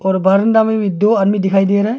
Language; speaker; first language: Hindi; non-native, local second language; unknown